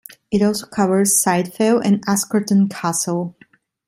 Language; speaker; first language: English; non-native, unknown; Italian